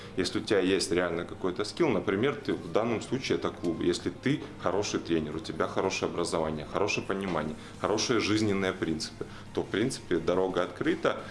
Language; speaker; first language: Russian; native; Russian